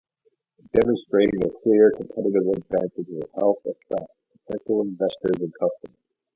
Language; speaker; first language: English; native; English